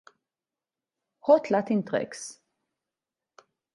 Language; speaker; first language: English; non-native, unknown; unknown